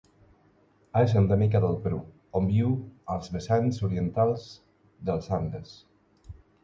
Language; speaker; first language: Catalan; non-native, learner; Spanish